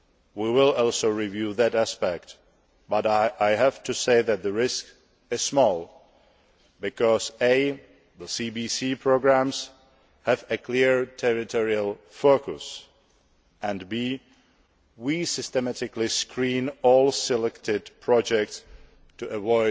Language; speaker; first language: English; non-native, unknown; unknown